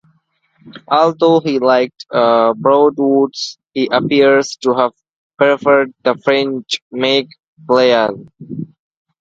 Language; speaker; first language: English; non-native, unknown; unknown